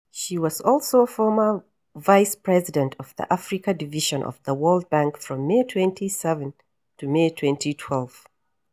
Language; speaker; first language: English; non-native, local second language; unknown